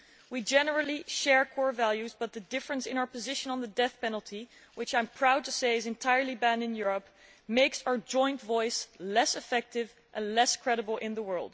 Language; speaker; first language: English; non-native, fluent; Dutch